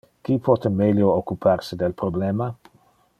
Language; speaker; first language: Interlingua; non-native, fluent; Dutch